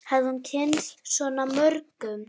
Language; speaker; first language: Icelandic; native; Icelandic